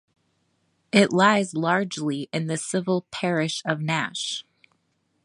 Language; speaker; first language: English; native; English